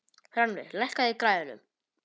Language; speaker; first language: Icelandic; non-native, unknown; Polish